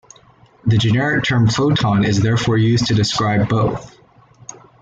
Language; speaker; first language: English; native; English